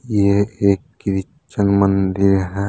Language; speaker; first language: Hindi; native; Hindi